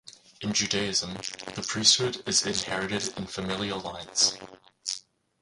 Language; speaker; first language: English; native; English